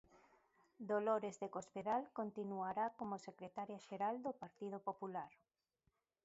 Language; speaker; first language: Galician; native; Galician